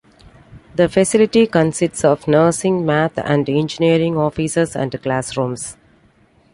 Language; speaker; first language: English; non-native, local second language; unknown